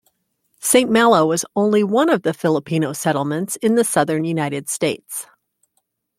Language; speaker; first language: English; native; English